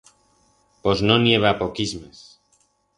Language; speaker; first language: Aragonese; non-native, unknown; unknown